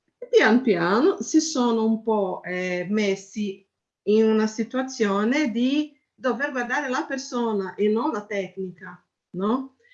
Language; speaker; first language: Italian; non-native, fluent; Portuguese